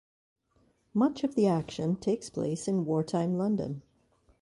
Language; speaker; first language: English; native; English